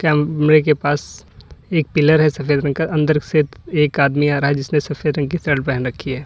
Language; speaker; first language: Hindi; native; Hindi